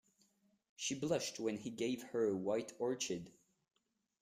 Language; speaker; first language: English; non-native, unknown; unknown